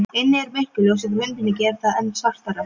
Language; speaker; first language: Icelandic; non-native, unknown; Polish